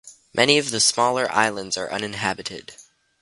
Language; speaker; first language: English; native; English